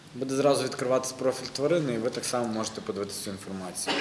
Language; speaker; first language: Ukrainian; non-native, local second language; Russian